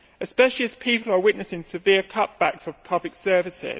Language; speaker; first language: English; native; English